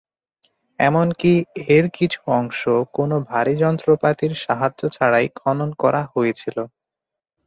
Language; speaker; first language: Bangla; non-native, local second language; Chittagonian